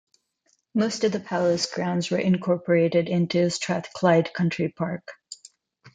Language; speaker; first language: English; non-native, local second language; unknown